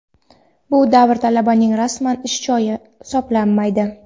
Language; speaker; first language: Uzbek; non-native, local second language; Kara-Kalpak